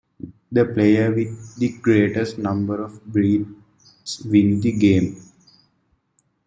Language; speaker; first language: English; native; English